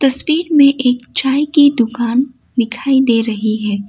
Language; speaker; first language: Hindi; non-native, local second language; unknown